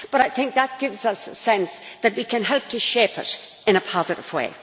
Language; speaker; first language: English; native; English